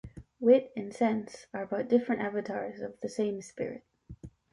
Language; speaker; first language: English; native; English